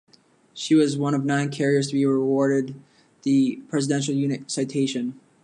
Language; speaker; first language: English; native; English